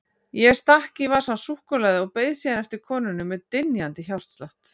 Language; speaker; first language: Icelandic; native; Icelandic